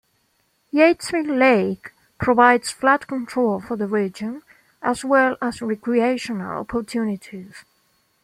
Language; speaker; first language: English; non-native, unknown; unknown